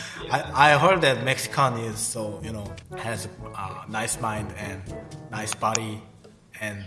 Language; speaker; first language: English; non-native, learner; Korean